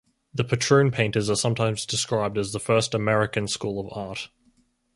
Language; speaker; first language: English; native; English